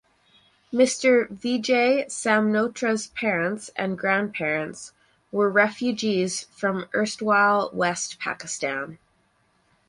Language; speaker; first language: English; native; English